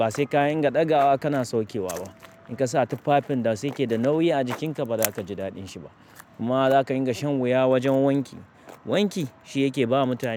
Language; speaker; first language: Hausa; native; Hausa